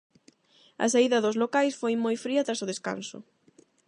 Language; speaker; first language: Galician; non-native, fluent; Spanish